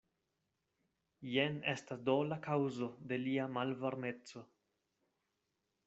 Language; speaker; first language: Esperanto; non-native, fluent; Spanish